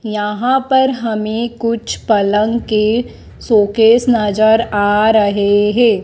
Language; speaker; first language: Hindi; native; Hindi